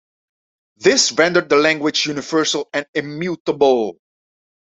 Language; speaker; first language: English; non-native, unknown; Dutch